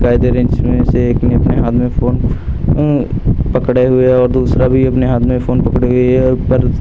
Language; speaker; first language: Hindi; native; Hindi